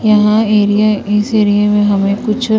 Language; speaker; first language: Hindi; non-native, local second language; Punjabi